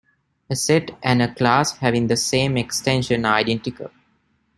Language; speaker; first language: English; non-native, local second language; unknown